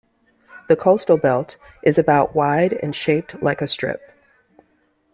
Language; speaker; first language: English; native; English